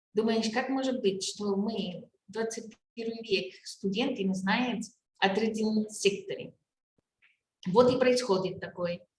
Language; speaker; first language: Russian; non-native, fluent; Spanish